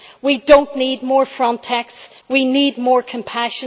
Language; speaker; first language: English; native; English